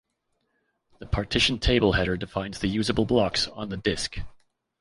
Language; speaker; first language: English; native; English